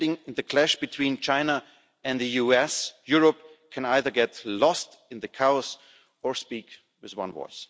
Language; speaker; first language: English; non-native, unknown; German